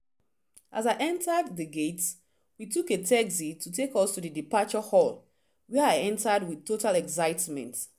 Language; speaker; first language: English; non-native, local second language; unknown